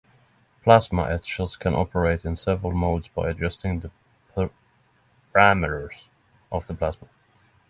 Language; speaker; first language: English; non-native, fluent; Norwegian